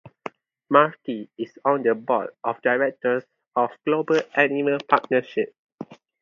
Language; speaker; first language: English; non-native, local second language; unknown